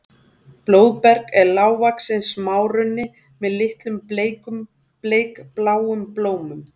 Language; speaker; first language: Icelandic; native; Icelandic